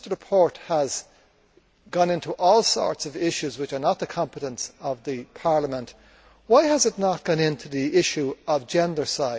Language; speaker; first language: English; native; English